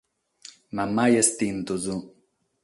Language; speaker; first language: Sardinian; non-native, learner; Catalan